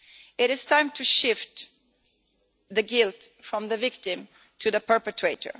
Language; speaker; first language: English; non-native, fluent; Italian